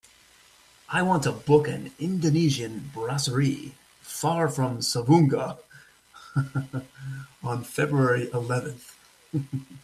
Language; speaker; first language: English; native; English